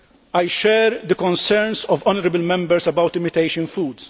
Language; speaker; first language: English; non-native, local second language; Maltese